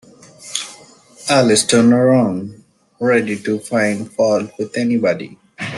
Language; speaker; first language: English; non-native, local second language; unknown